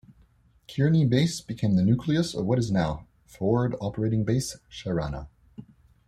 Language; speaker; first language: English; native; English